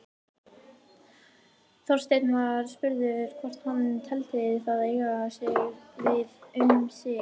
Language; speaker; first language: Icelandic; native; Icelandic